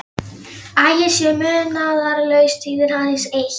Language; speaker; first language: Icelandic; non-native, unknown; Polish